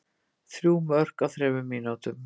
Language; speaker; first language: Icelandic; native; Icelandic